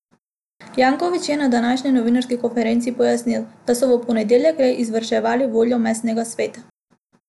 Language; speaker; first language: Slovenian; non-native, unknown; Macedonian